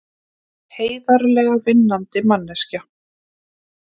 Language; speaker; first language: Icelandic; native; Icelandic